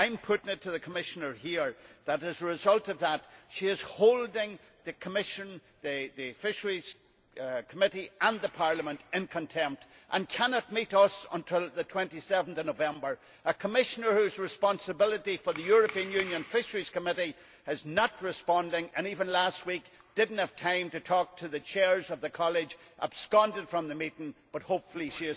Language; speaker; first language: English; native; English